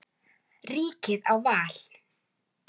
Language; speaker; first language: Icelandic; native; Icelandic